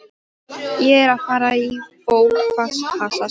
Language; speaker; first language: Icelandic; non-native, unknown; Polish